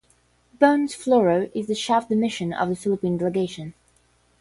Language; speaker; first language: English; non-native, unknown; Portuguese